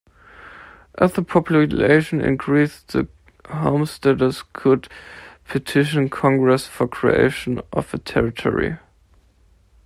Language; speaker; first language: English; non-native, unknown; German